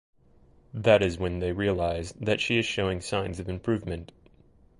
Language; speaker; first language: English; native; English